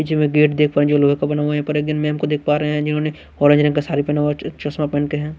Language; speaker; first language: Hindi; non-native, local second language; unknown